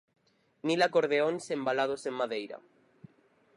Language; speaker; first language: Galician; native; Galician